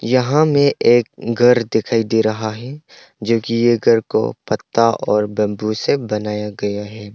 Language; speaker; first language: Hindi; non-native, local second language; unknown